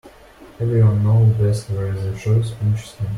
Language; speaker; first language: English; non-native, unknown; Russian